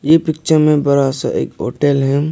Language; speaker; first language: Hindi; early bilingual, other home language; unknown